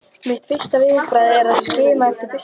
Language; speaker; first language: Icelandic; native; Icelandic